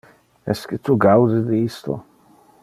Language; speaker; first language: Interlingua; non-native, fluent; Dutch